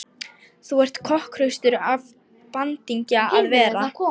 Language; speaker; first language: Icelandic; non-native, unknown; Lithuanian